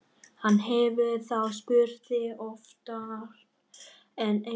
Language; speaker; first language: Icelandic; non-native, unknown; Vietnamese